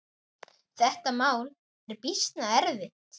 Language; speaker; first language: Icelandic; native; Icelandic